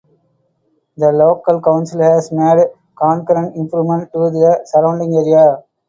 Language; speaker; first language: English; non-native, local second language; Tamil